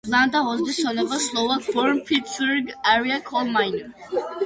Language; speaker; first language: English; non-native, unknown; Georgian